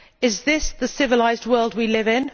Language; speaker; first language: English; native; English